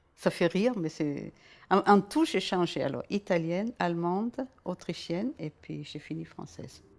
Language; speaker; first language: French; non-native, fluent; German